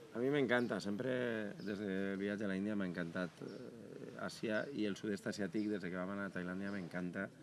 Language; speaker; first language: Catalan; native; Catalan